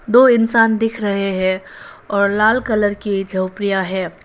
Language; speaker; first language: Hindi; non-native, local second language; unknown